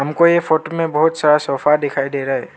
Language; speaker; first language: Hindi; non-native, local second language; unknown